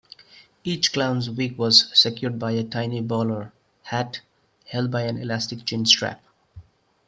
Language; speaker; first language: English; non-native, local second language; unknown